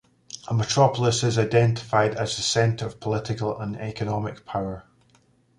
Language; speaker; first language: English; native; English